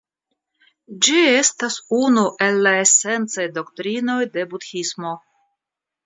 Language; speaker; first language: Esperanto; non-native, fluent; Russian